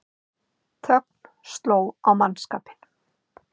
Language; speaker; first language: Icelandic; native; Icelandic